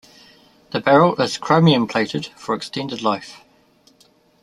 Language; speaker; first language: English; native; English